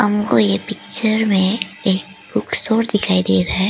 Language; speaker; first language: Hindi; early bilingual, other home language; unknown